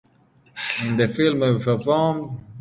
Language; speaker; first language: English; native; English